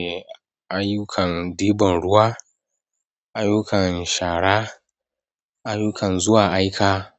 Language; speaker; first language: Hausa; non-native, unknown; Yoruba